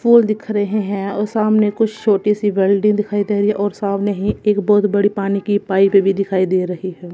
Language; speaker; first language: Hindi; non-native, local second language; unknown